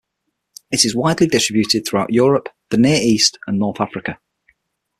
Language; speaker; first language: English; native; English